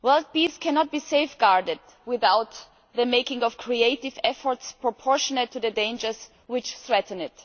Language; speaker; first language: English; non-native, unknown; German